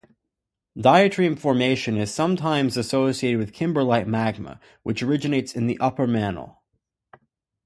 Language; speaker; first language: English; native; English